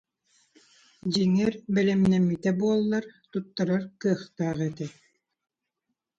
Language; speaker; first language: Yakut; non-native, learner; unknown